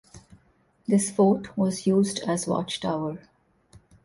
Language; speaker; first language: English; non-native, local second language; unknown